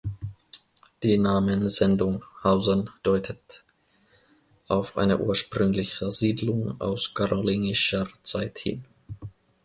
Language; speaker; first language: German; non-native, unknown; Finnish